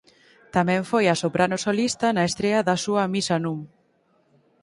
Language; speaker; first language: Galician; native; Galician